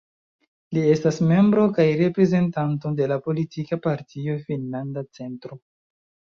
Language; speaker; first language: Esperanto; non-native, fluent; Chinese